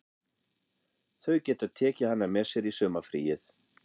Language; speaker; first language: Icelandic; non-native, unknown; German